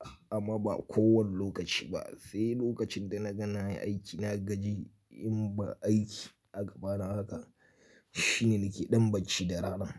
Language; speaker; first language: Hausa; native; Hausa